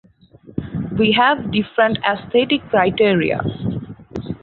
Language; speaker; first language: English; non-native, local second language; Bangla